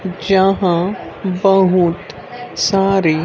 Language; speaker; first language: Hindi; native; Hindi